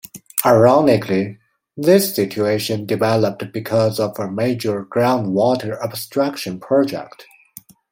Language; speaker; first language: English; non-native, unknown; Chinese